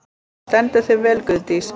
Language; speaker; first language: Icelandic; native; Icelandic